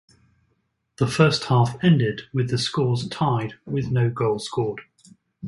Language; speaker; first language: English; native; English